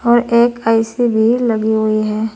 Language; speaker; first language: Hindi; native; Hindi